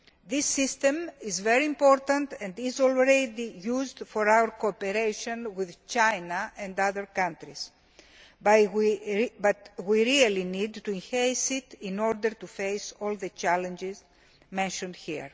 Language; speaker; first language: English; non-native, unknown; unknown